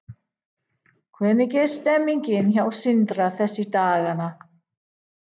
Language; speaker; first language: Icelandic; non-native, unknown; English